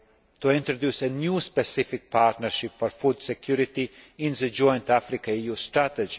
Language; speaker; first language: English; non-native, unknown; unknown